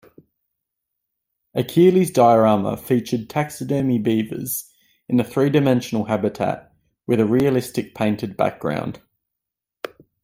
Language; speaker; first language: English; native; English